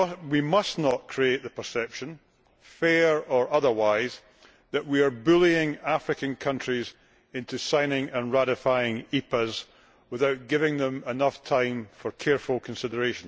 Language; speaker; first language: English; native; English